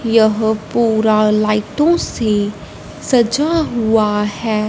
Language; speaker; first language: Hindi; non-native, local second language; Punjabi